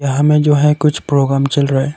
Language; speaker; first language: Hindi; non-native, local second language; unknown